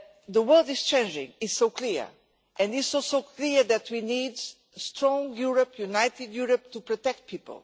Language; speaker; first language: English; non-native, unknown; Portuguese